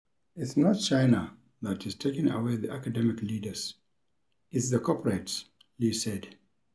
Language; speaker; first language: English; non-native, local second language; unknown